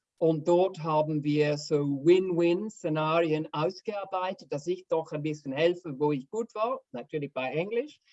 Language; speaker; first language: German; non-native, fluent; English